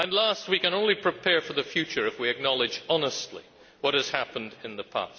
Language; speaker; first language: English; native; English